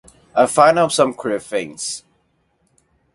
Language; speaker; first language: English; non-native, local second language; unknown